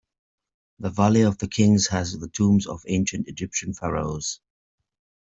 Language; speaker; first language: English; native; English